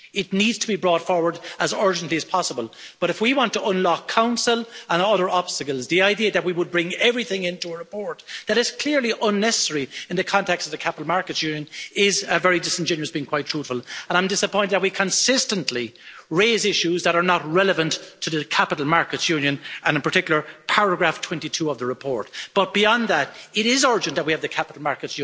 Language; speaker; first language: English; native; English